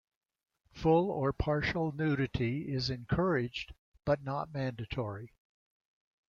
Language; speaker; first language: English; native; English